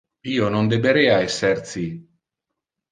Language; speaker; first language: Interlingua; non-native, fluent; Italian